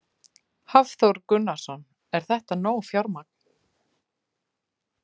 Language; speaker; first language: Icelandic; native; Icelandic